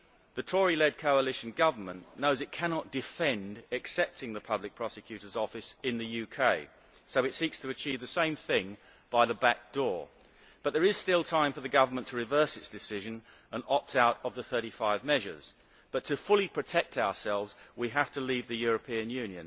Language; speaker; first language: English; native; English